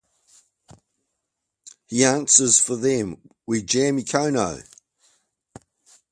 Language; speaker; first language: English; native; English